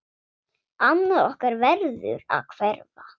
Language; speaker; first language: Icelandic; non-native, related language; Swedish